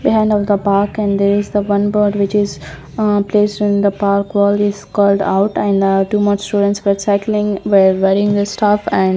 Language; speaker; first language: English; non-native, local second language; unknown